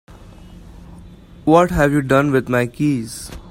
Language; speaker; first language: English; non-native, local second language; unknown